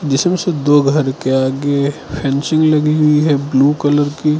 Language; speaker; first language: Hindi; non-native, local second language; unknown